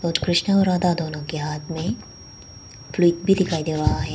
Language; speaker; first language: Hindi; non-native, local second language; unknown